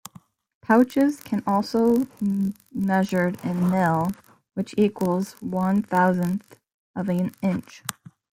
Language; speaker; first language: English; native; English